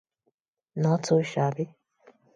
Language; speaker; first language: English; non-native, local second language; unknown